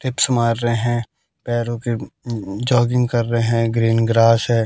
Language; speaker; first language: Hindi; native; Hindi